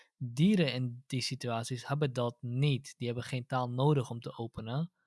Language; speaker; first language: Dutch; early bilingual, other home language; Central Kurdish